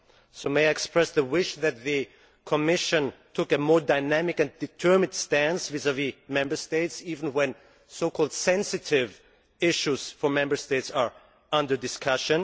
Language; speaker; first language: English; non-native, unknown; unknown